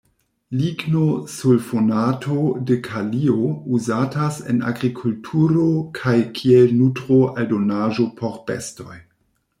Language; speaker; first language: Esperanto; non-native, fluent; German